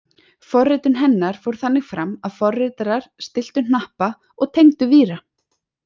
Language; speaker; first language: Icelandic; native; Icelandic